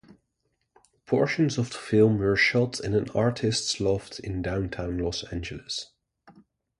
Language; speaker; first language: English; non-native, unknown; Dutch